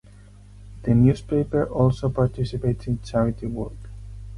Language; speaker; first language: English; non-native, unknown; Spanish